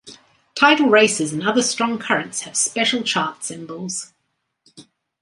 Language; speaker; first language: English; native; English